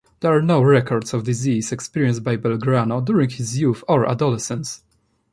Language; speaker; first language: English; non-native, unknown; Polish